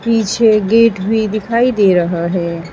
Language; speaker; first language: Hindi; native; Hindi